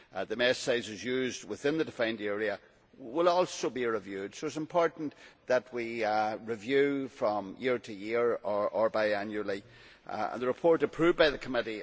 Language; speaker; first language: English; native; English